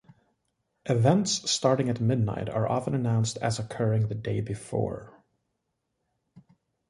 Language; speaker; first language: English; native; English